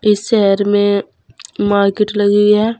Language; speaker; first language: Hindi; native; Hindi